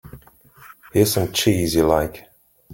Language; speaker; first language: English; native; English